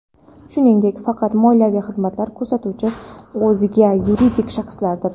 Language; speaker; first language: Uzbek; non-native, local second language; Kara-Kalpak